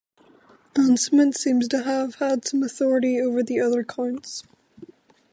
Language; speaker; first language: English; native; English